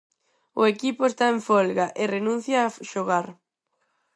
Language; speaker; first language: Galician; non-native, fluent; Spanish